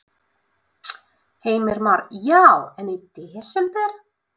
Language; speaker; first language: Icelandic; non-native, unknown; Russian